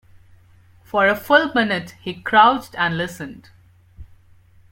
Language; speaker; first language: English; non-native, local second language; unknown